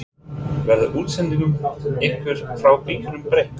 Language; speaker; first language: Icelandic; non-native, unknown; English